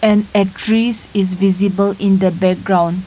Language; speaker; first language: English; non-native, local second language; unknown